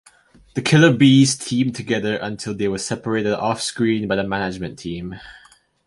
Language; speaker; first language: English; non-native, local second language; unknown